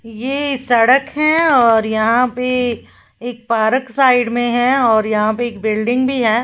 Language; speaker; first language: Hindi; native; Hindi